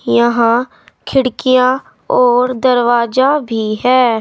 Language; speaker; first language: Hindi; native; Hindi